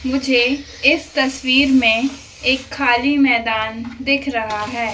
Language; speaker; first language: Hindi; native; Hindi